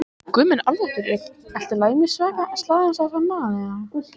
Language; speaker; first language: Icelandic; native; Icelandic